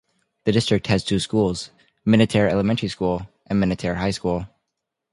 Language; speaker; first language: English; native; English